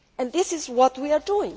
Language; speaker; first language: English; non-native, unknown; Greek